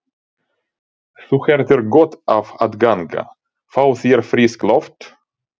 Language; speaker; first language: Icelandic; non-native, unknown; Ukrainian